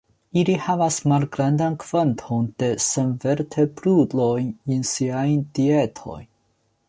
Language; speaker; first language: Esperanto; non-native, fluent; Chinese